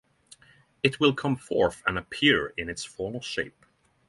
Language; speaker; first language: English; non-native, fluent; Norwegian